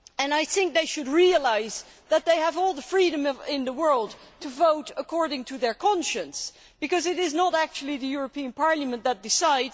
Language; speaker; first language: English; non-native, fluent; Dutch